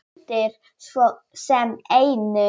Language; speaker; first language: Icelandic; non-native, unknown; Polish